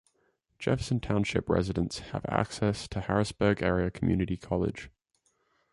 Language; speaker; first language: English; native; English